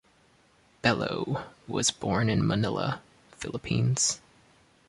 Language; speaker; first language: English; native; English